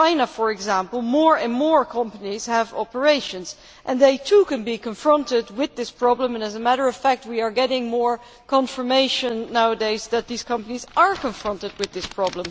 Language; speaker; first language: English; non-native, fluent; Dutch